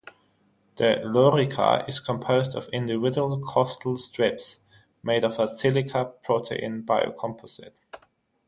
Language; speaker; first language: English; non-native, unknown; German